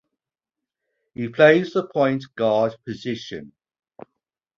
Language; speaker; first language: English; native; English